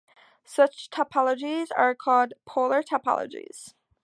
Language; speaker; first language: English; native; English